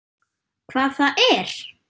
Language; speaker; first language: Icelandic; non-native, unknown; German